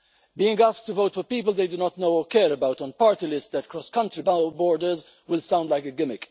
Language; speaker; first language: English; non-native, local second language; Maltese